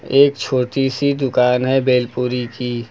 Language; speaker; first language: Hindi; native; Hindi